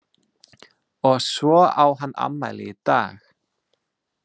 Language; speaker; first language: Icelandic; non-native, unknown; English